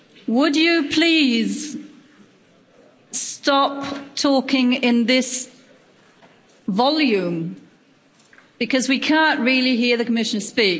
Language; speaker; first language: English; early bilingual, heritage; German